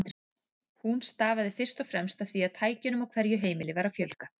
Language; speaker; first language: Icelandic; native; Icelandic